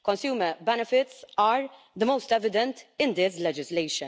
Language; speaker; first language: English; non-native, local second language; Maltese